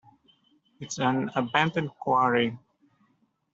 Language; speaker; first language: English; native; English